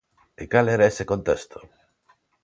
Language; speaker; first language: Galician; non-native, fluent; Spanish